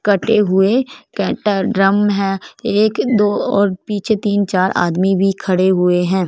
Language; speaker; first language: Hindi; non-native, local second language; Punjabi